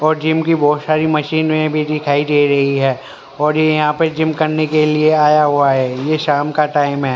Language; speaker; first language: Hindi; native; Hindi